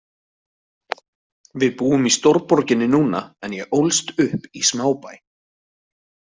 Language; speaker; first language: Icelandic; native; Icelandic